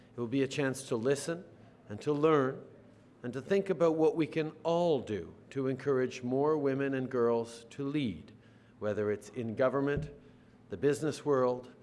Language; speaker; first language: English; native; English